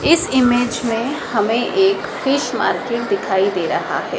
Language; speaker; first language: Hindi; native; Hindi